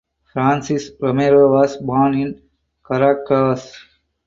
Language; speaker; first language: English; non-native, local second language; Tamil